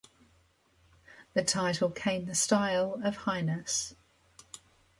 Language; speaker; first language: English; native; English